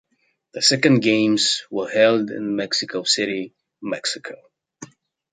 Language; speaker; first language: English; native; English